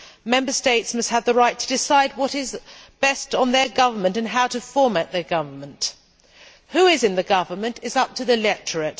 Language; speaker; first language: English; native; English